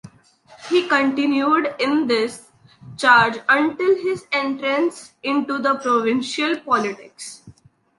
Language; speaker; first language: English; non-native, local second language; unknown